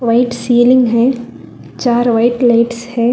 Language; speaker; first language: Hindi; non-native, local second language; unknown